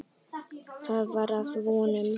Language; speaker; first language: Icelandic; native; Icelandic